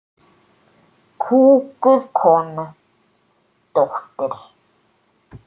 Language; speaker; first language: Icelandic; native; Icelandic